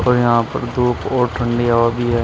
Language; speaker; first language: Hindi; native; Hindi